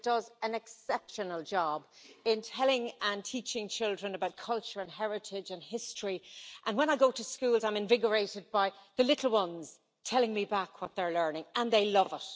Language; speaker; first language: English; native; English